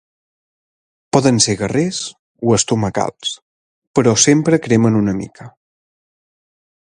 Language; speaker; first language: Catalan; native; Catalan